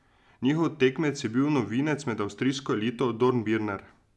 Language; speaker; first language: Slovenian; native; Slovenian